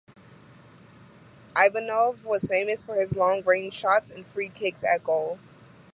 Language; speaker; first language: English; native; English